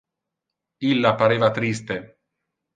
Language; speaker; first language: Interlingua; non-native, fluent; Italian